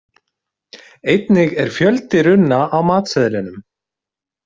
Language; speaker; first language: Icelandic; native; Icelandic